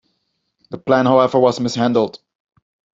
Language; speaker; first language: English; non-native, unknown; Dutch